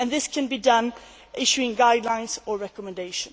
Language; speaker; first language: English; non-native, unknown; Swedish